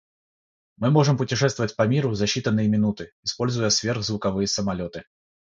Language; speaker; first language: Russian; non-native, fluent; Georgian